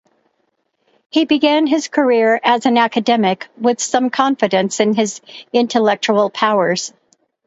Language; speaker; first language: English; native; English